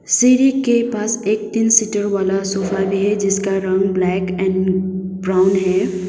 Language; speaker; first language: Hindi; non-native, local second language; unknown